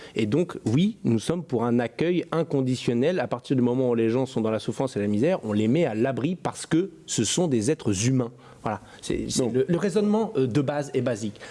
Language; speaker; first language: French; native; French